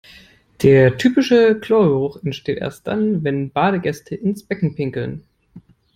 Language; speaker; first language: English; non-native, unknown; German